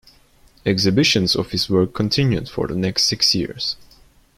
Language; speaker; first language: English; non-native, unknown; Turkish